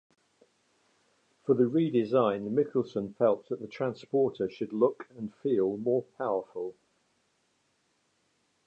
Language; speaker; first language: English; native; English